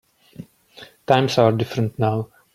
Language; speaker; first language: English; non-native, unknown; Czech